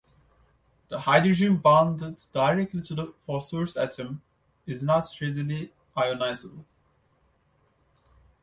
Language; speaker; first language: English; non-native, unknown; Turkish